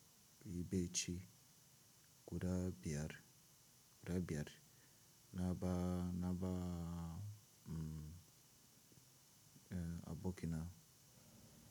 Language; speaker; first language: Hausa; non-native, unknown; Tiv